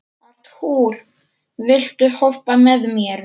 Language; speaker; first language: Icelandic; non-native, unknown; Polish